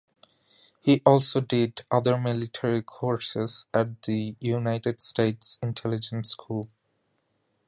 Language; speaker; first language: English; non-native, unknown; Bangla